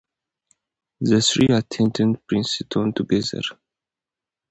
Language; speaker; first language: English; non-native, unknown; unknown